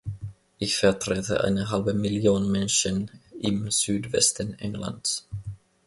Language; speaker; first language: German; non-native, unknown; Finnish